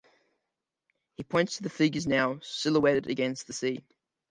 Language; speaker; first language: English; native; English